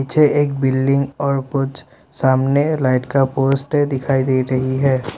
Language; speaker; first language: Hindi; non-native, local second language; Assamese